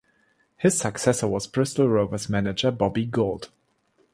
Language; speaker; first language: English; non-native, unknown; German